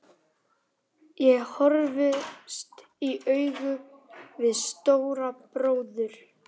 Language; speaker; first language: Icelandic; native; Icelandic